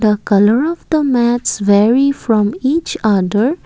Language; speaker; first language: English; non-native, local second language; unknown